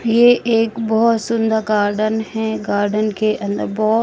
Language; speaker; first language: Hindi; native; Hindi